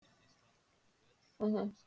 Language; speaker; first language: Icelandic; native; Icelandic